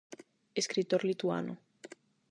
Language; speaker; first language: Galician; non-native, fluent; Spanish